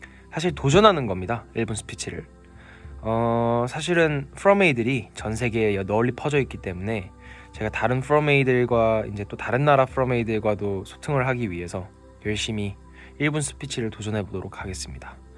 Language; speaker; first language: Korean; native; Korean